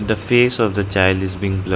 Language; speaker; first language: English; non-native, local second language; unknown